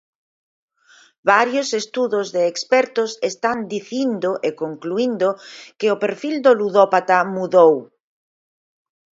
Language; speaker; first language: Galician; native; Galician